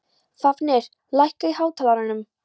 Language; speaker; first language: Icelandic; non-native, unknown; Polish